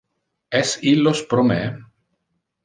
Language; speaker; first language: Interlingua; non-native, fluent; Italian